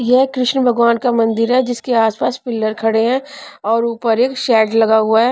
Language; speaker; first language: Hindi; non-native, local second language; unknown